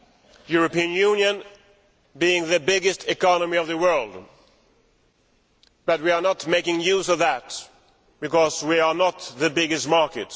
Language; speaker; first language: English; non-native, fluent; Swedish